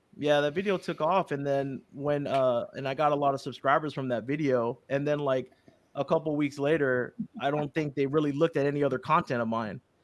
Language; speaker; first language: English; early bilingual, other home language; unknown